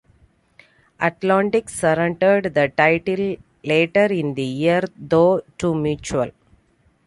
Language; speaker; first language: English; non-native, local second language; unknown